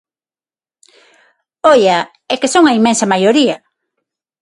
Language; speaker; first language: Galician; non-native, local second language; Spanish